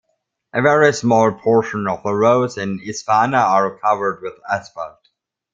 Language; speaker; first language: English; non-native, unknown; German